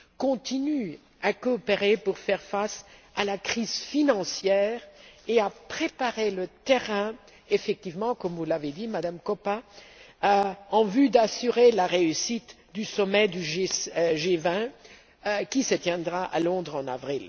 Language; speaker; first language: French; non-native, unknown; German